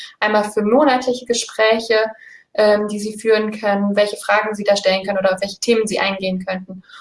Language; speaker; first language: German; native; German